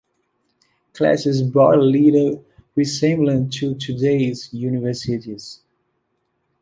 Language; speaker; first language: English; non-native, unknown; Portuguese